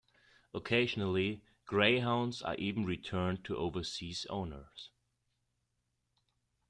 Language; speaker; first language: English; non-native, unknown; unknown